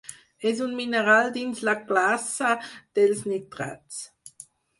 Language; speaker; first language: Catalan; non-native, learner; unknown